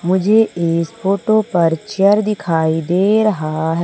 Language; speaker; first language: Hindi; native; Hindi